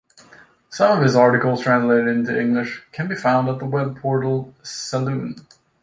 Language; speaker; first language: English; native; English